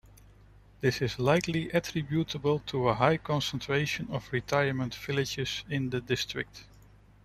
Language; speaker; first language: English; non-native, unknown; Dutch